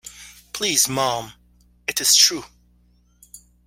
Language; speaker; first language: English; native; English